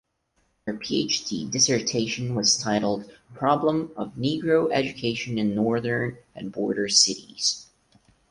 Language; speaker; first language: English; non-native, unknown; Portuguese